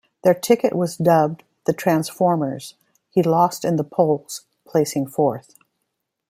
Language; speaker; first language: English; native; English